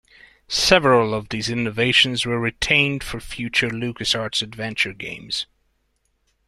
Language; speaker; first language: English; non-native, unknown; Hungarian